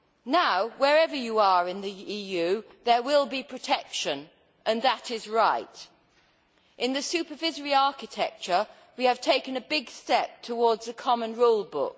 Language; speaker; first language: English; native; English